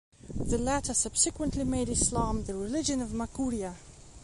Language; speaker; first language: English; non-native, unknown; Belarusian